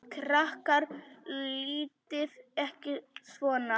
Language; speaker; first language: Icelandic; non-native, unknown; Polish